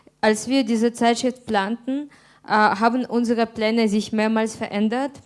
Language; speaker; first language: German; non-native, fluent; Ukrainian